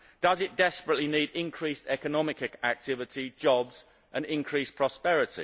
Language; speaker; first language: English; native; English